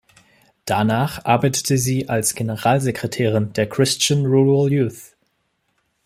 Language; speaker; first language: German; native; German